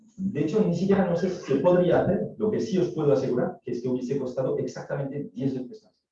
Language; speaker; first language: Spanish; non-native, fluent; French